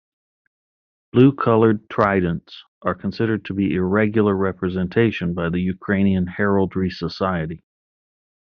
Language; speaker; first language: English; native; English